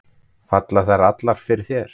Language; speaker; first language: Icelandic; native; Icelandic